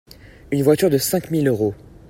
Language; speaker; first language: French; native; French